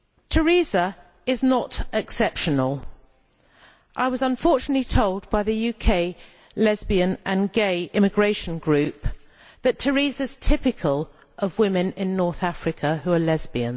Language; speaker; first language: English; native; English